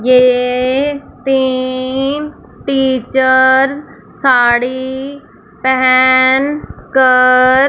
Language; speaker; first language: Hindi; non-native, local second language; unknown